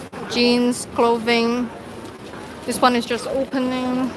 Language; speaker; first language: English; non-native, fluent; Chinese